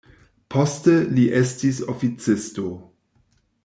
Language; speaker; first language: Esperanto; non-native, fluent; German